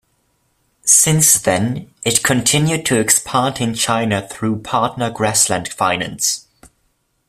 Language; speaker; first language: English; non-native, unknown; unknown